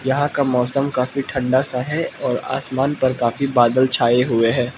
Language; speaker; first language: Hindi; non-native, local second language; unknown